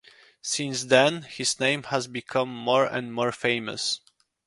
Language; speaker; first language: English; non-native, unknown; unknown